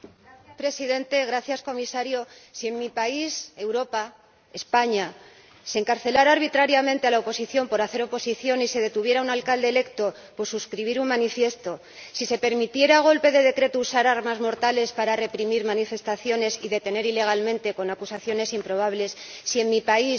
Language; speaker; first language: Spanish; native; Spanish